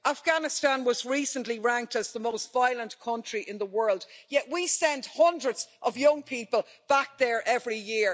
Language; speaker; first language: English; native; English